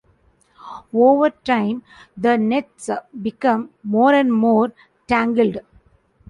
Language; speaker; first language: English; non-native, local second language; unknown